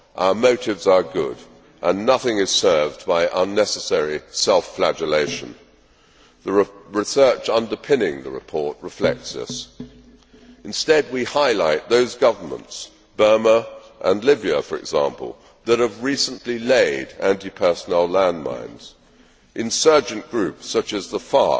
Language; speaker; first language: English; native; English